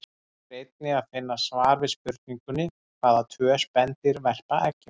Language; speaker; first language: Icelandic; native; Icelandic